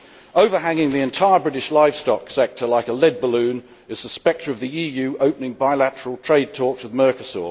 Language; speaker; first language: English; native; English